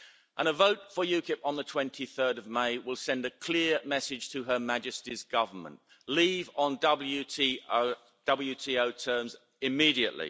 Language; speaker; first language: English; native; English